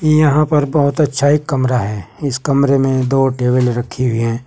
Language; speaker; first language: Hindi; native; Hindi